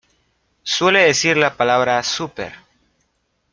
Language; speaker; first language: Spanish; native; Spanish